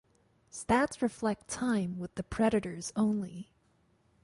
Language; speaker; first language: English; native; English